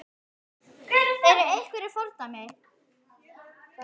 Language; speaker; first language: Icelandic; native; Icelandic